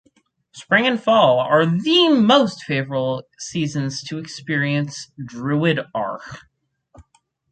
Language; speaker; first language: English; native; English